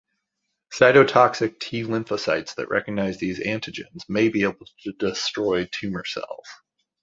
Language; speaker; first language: English; native; English